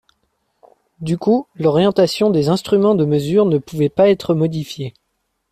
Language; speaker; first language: French; native; French